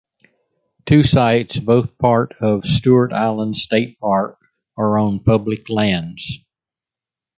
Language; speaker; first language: English; native; English